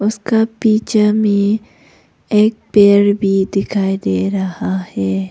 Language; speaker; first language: Hindi; non-native, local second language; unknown